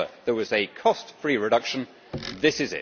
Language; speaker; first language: English; native; English